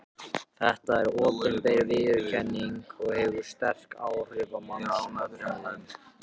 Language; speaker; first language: Icelandic; non-native, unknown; Japanese